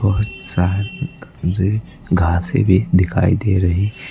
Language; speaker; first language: Hindi; native; Hindi